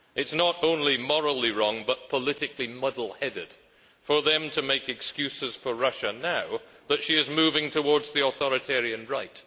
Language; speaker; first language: English; native; English